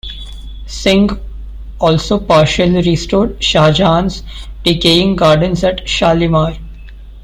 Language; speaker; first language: English; non-native, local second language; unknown